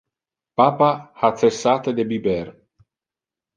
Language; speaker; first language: Interlingua; non-native, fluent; Italian